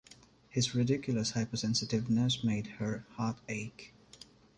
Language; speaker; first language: English; non-native, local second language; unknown